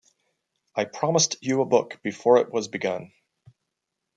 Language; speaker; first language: English; native; English